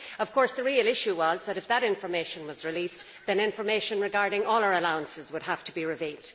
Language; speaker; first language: English; native; English